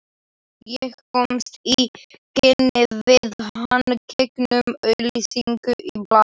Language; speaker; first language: Icelandic; non-native, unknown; Slovak